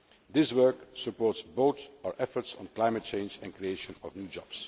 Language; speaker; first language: English; non-native, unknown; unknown